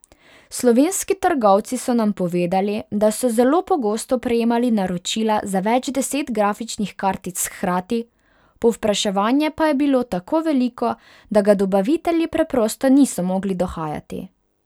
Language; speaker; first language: Slovenian; non-native, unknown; Hungarian